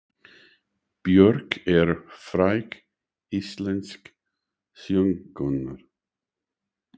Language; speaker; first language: Icelandic; non-native, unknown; English